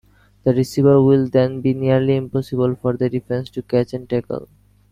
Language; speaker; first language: English; non-native, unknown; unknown